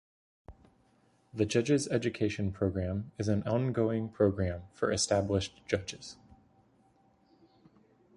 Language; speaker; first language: English; native; English